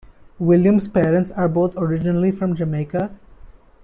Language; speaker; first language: English; non-native, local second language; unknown